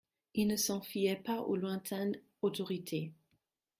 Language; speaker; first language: French; non-native, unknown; German